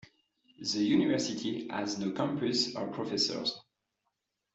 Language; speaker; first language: English; non-native, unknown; French